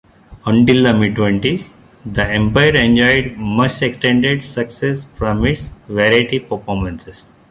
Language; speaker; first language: English; non-native, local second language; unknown